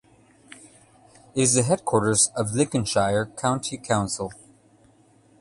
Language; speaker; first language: English; native; English